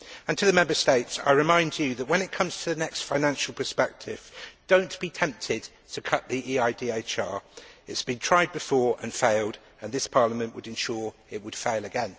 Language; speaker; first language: English; native; English